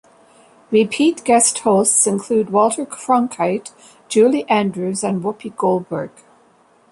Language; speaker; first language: English; native; English